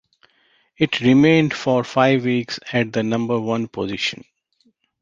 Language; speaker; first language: English; non-native, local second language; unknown